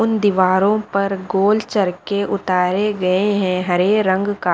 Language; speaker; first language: Hindi; non-native, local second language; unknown